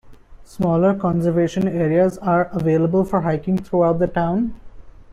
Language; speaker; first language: English; non-native, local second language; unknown